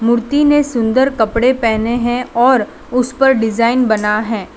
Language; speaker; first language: Hindi; non-native, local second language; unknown